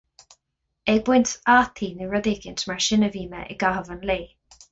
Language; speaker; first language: Irish; non-native, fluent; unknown